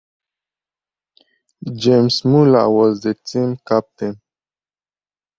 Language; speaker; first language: English; native; English